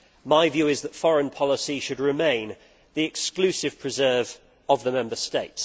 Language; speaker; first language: English; native; English